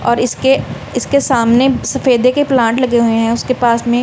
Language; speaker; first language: Hindi; non-native, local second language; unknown